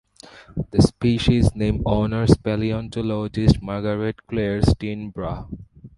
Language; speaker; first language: English; non-native, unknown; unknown